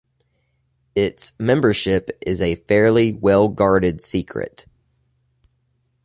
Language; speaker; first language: English; native; English